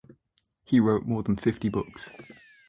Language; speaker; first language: English; native; English